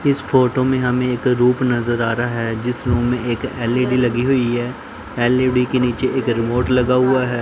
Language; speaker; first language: Hindi; non-native, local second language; Punjabi